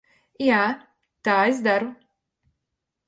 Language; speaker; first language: Latvian; native; Latvian